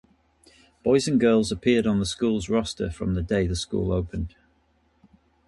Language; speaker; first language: English; native; English